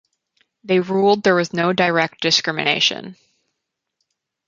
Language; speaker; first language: English; native; English